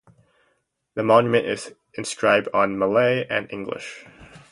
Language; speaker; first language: English; native; English